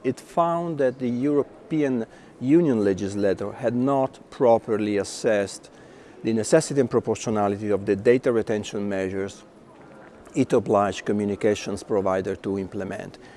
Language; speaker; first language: English; non-native, fluent; Italian